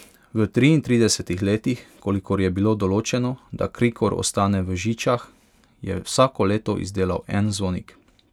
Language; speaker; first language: Slovenian; non-native, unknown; Hungarian